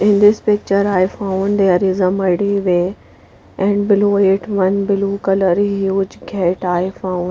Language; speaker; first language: English; non-native, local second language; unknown